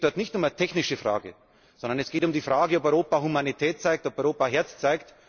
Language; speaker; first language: German; native; German